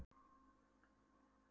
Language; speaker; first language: Icelandic; non-native, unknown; Polish